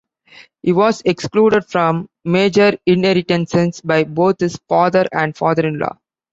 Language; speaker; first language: English; non-native, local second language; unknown